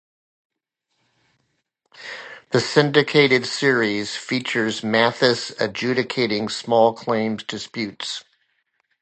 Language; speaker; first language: English; native; English